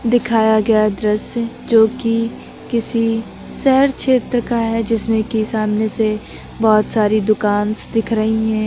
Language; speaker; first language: Hindi; native; Hindi